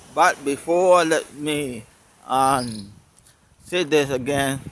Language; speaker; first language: English; non-native, fluent; Spanish